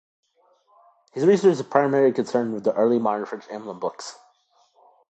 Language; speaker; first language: English; native; English